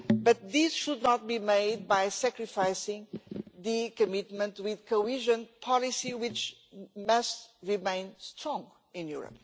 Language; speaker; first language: English; non-native, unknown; Portuguese